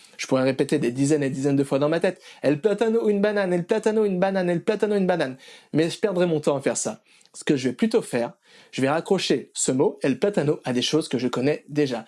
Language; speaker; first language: French; native; French